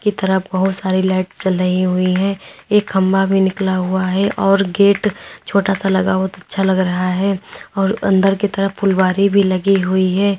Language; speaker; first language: Hindi; native; Hindi